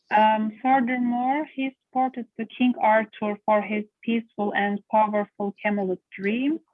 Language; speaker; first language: English; non-native, learner; Turkish